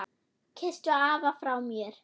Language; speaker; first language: Icelandic; non-native, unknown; German